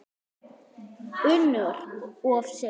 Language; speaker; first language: Icelandic; native; Icelandic